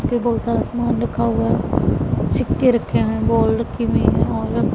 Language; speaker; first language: Hindi; non-native, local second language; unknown